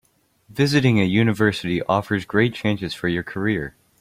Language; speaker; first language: English; native; English